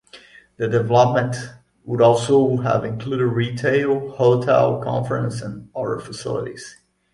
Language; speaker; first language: English; non-native, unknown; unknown